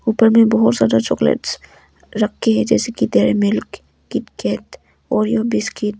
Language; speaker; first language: Hindi; non-native, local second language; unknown